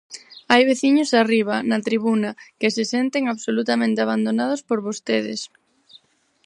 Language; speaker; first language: Galician; non-native, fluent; Spanish